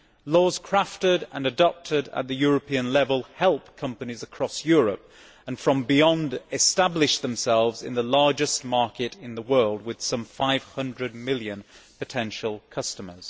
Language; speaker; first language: English; native; English